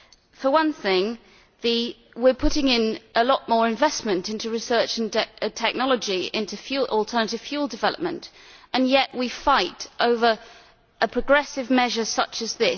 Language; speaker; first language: English; native; English